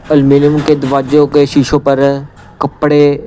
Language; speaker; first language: Hindi; non-native, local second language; Punjabi